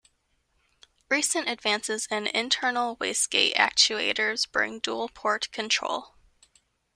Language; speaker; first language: English; native; English